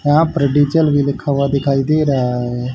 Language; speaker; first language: Hindi; native; Hindi